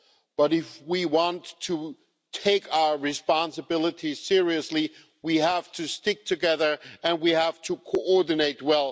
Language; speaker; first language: English; non-native, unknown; German